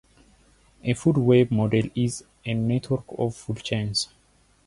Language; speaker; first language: English; non-native, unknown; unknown